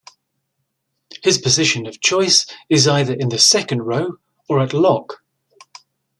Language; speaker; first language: English; native; English